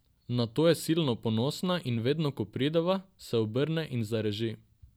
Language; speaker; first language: Slovenian; non-native, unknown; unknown